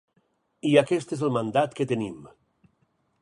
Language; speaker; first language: Catalan; native; Catalan